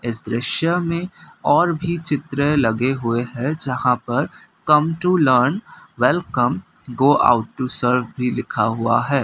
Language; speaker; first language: Hindi; non-native, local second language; Assamese